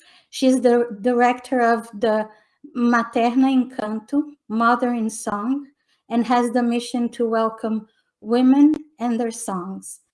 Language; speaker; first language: English; non-native, fluent; Portuguese